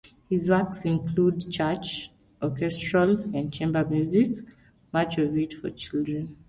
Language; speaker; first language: English; non-native, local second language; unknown